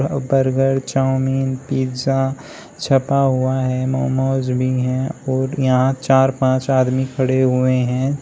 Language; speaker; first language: Hindi; native; Hindi